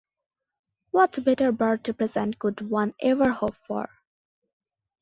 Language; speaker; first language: English; non-native, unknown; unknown